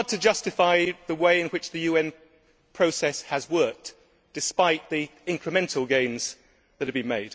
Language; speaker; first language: English; native; English